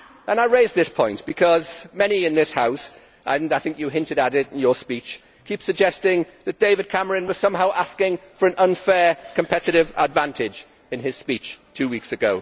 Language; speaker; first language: English; native; English